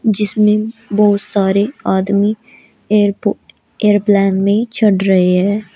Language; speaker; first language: Hindi; native; Hindi